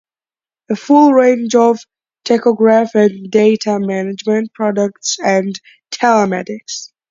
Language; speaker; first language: English; non-native, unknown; Georgian